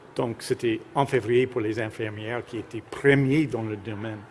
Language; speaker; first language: French; non-native, fluent; English